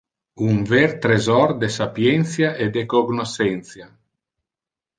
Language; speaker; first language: Interlingua; non-native, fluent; Italian